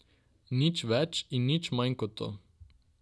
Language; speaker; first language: Slovenian; non-native, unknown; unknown